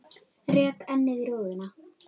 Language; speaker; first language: Icelandic; native; Icelandic